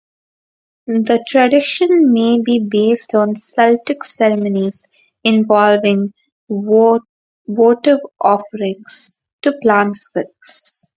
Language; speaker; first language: English; non-native, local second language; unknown